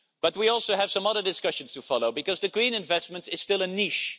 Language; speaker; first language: English; non-native, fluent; Dutch